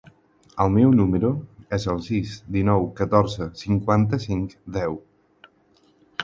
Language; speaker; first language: Catalan; non-native, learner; Spanish